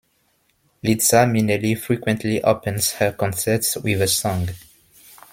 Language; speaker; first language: English; non-native, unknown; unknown